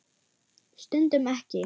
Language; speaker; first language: Icelandic; non-native, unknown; German